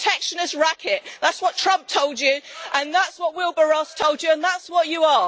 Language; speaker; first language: English; native; English